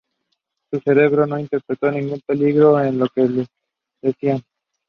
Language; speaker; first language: English; non-native, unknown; Spanish